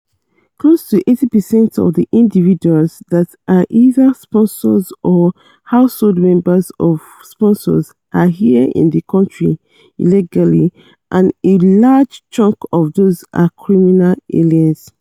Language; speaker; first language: English; non-native, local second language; Yoruba